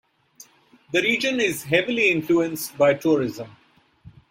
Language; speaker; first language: English; non-native, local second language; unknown